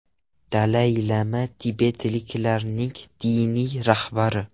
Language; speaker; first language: Uzbek; non-native, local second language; Russian